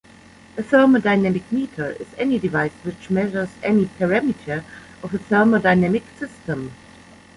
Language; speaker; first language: English; non-native, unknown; German